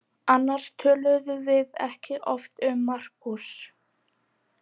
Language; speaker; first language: Icelandic; native; Icelandic